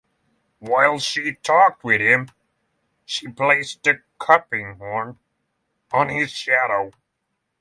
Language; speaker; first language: English; non-native, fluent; Norwegian